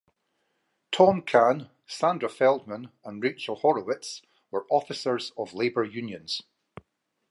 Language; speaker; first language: English; native; English